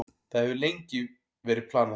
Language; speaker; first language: Icelandic; native; Icelandic